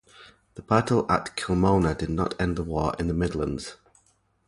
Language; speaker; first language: English; native; English